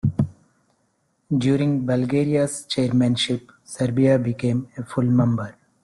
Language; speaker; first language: English; non-native, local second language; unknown